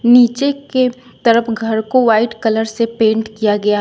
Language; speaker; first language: Hindi; native; Hindi